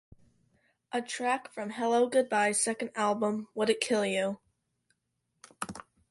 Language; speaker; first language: English; native; English